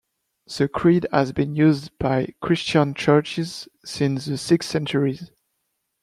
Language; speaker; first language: English; non-native, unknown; French